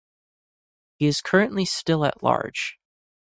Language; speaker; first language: English; native; English